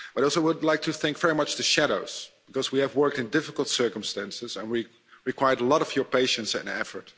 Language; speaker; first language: English; non-native, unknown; Dutch